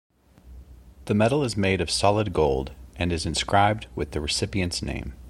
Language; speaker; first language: English; native; English